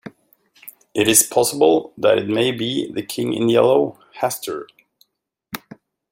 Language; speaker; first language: English; native; English